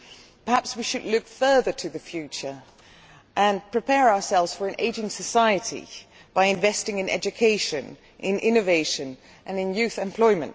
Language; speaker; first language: English; non-native, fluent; Dutch